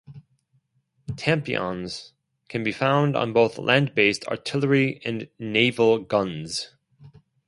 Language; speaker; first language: English; non-native, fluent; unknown